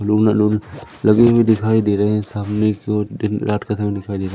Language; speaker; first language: Hindi; native; Hindi